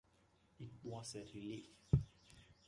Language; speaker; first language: English; native; English